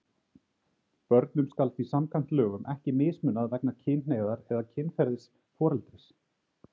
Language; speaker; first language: Icelandic; native; Icelandic